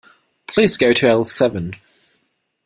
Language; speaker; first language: English; non-native, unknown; German